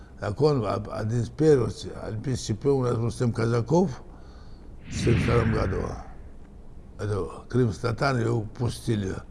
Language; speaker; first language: Russian; non-native, local second language; Uzbek